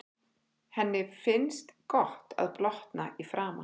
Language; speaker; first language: Icelandic; native; Icelandic